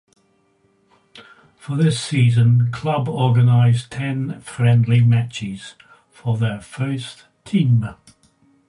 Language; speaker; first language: English; native; English